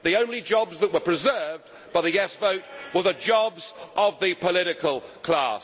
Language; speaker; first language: English; native; English